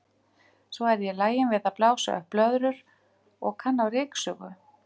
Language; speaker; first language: Icelandic; native; Icelandic